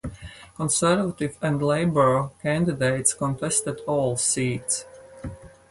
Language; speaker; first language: English; non-native, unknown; Latvian